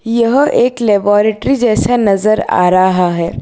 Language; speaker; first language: Hindi; non-native, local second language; Gujarati